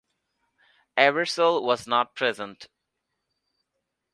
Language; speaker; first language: English; non-native, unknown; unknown